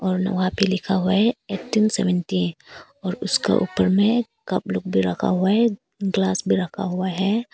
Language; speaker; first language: Hindi; early bilingual, other home language; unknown